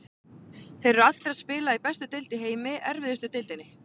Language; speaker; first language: Icelandic; native; Icelandic